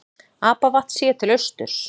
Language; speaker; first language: Icelandic; native; Icelandic